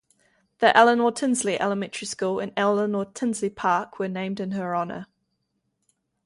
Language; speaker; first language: English; native; English